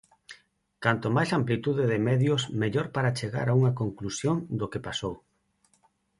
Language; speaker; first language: Galician; non-native, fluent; Spanish